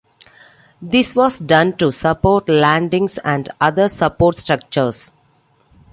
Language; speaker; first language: English; non-native, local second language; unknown